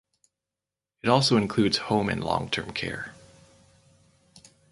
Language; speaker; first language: English; native; English